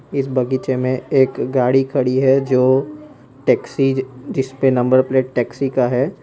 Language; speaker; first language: Hindi; non-native, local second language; Gujarati